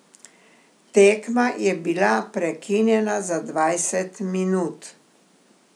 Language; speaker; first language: Slovenian; native; Slovenian